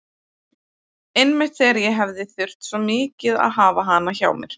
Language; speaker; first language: Icelandic; native; Icelandic